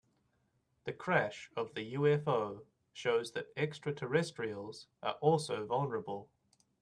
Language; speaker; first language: English; native; English